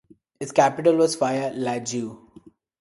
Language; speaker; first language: English; non-native, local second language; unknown